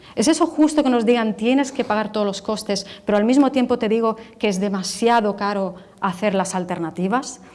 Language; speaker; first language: Spanish; non-native, related language; Italian